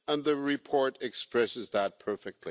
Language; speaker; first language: English; non-native, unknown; German